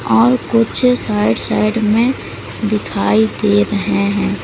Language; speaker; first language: Hindi; native; Hindi